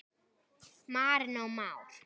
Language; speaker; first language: Icelandic; native; Icelandic